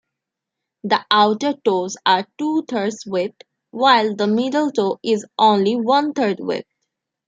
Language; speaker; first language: English; non-native, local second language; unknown